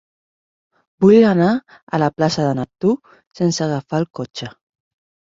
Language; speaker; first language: Catalan; non-native, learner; Spanish